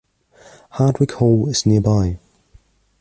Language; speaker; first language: English; non-native, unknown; German